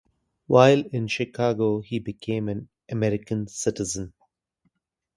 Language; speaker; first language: English; non-native, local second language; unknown